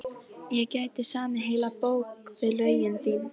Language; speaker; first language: Icelandic; native; Icelandic